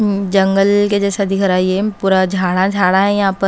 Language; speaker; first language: Hindi; native; Hindi